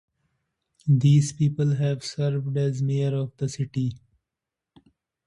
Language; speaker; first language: English; non-native, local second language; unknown